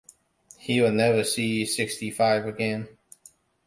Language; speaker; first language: English; non-native, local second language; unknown